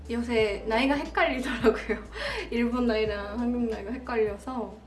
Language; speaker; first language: Korean; non-native, fluent; Japanese